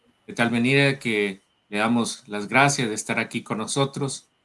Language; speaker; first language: Spanish; native; Spanish